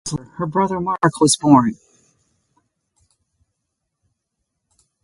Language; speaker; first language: English; native; English